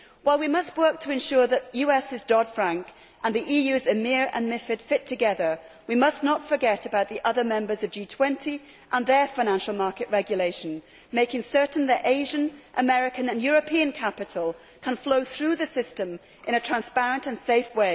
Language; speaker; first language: English; native; English